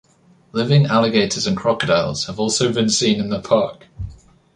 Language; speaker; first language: English; native; English